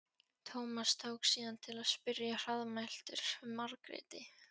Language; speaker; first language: Icelandic; non-native, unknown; Polish